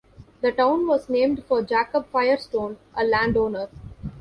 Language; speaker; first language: English; non-native, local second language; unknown